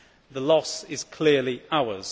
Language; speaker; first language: English; native; English